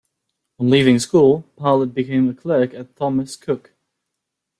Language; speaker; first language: English; native; English